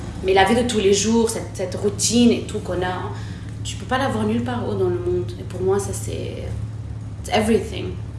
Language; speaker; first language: French; non-native, local second language; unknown